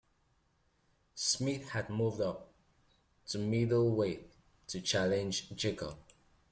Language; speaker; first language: English; native; English